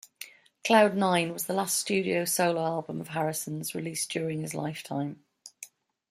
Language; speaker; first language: English; native; English